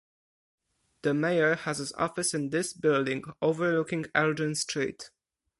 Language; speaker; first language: English; non-native, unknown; Polish